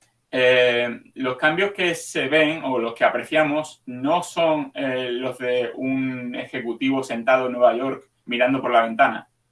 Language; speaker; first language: Spanish; native; Spanish